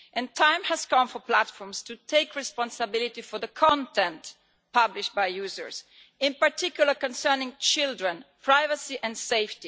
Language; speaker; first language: English; non-native, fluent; Italian